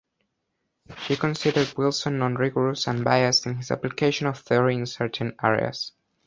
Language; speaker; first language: English; non-native, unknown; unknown